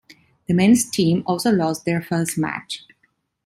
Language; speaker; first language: English; non-native, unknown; Italian